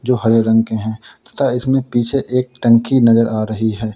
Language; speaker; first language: Hindi; native; Hindi